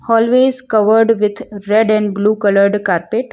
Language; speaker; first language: English; non-native, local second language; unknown